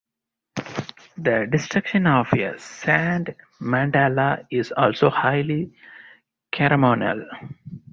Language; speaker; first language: English; non-native, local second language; Tamil